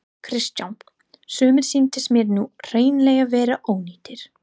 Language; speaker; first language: Icelandic; non-native, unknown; English